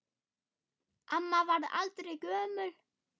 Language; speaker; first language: Icelandic; non-native, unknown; German